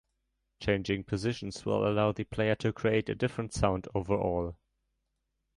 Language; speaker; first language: English; non-native, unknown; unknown